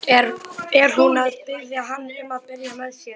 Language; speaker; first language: Icelandic; native; Icelandic